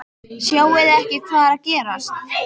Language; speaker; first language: Icelandic; native; Icelandic